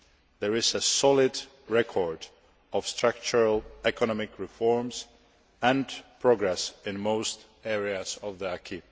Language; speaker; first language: English; non-native, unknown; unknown